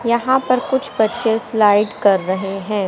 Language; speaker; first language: Hindi; native; Hindi